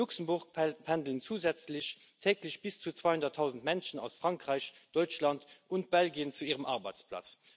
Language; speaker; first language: German; non-native, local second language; Luxembourgish